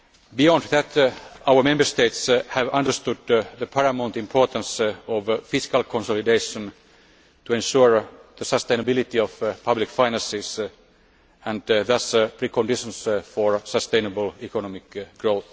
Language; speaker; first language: English; non-native, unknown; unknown